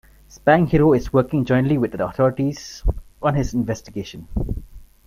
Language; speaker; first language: English; non-native, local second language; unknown